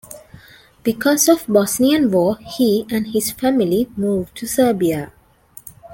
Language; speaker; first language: English; non-native, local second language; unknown